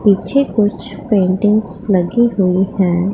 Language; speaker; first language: Hindi; non-native, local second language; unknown